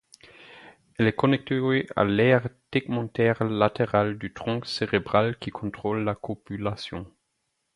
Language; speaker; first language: French; non-native, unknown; German